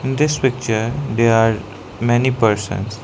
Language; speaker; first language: English; non-native, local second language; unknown